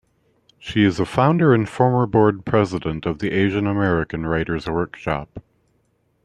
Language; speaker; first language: English; native; English